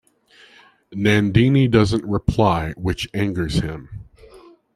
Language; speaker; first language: English; native; English